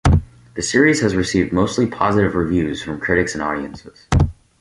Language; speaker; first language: English; native; English